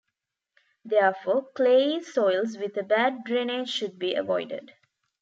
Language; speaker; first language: English; non-native, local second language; Tamil